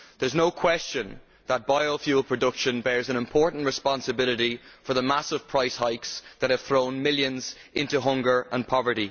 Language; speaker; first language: English; native; English